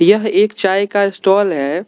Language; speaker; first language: Hindi; non-native, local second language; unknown